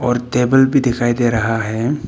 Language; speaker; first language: Hindi; non-native, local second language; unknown